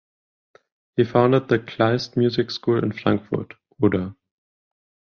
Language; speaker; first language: English; non-native, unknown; German